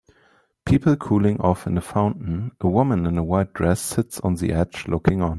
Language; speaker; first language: English; non-native, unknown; German